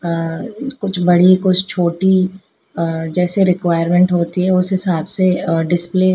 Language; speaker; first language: Hindi; native; Hindi